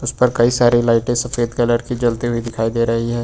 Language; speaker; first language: Hindi; native; Hindi